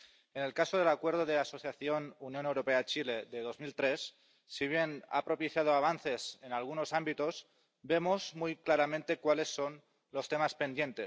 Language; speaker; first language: Spanish; non-native, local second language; Catalan